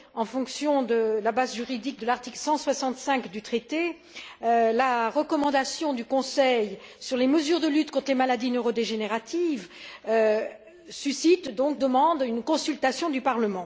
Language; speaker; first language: French; native; French